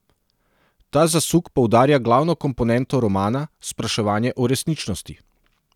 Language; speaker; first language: Slovenian; non-native, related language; Serbian